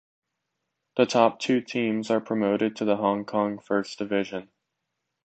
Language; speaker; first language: English; native; English